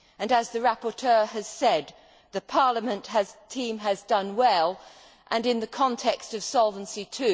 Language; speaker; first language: English; native; English